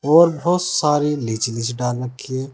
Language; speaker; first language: Hindi; native; Hindi